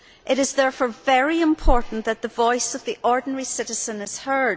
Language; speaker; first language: English; native; English